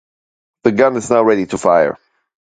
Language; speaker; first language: English; non-native, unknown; German